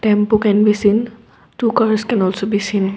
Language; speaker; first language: English; non-native, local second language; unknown